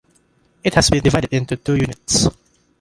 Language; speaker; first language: English; non-native, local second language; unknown